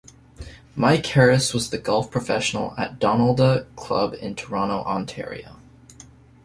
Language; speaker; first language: English; native; English